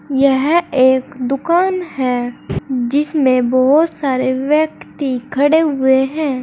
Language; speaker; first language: Hindi; native; Hindi